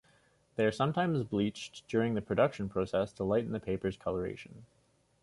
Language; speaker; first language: English; native; English